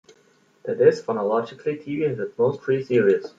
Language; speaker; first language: English; non-native, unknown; German